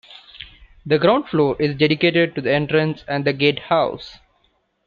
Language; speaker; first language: English; non-native, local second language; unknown